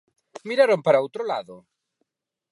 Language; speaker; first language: Galician; non-native, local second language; Spanish